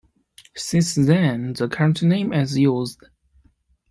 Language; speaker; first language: English; non-native, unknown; Chinese